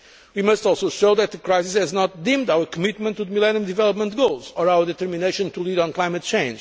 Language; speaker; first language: English; non-native, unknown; Portuguese